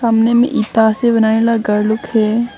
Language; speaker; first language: Hindi; non-native, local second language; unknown